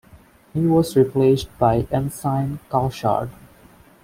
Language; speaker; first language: English; non-native, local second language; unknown